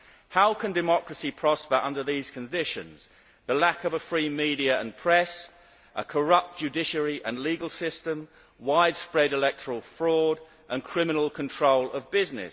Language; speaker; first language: English; native; English